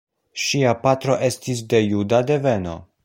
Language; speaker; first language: Esperanto; non-native, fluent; Polish